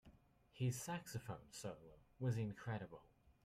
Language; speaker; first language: English; native; English